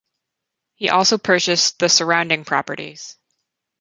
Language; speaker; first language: English; native; English